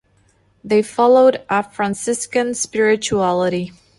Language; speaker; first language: English; non-native, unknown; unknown